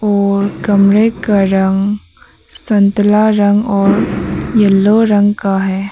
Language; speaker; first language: Hindi; non-native, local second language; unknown